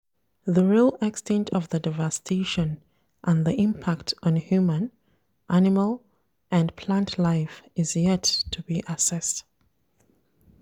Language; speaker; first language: English; non-native, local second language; Hausa